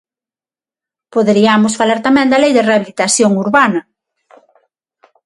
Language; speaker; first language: Galician; non-native, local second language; Spanish